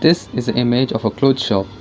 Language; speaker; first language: English; non-native, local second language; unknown